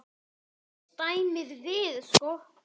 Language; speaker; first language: Icelandic; native; Icelandic